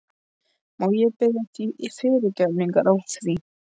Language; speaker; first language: Icelandic; non-native, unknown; Polish